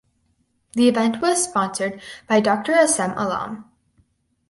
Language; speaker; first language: English; native; English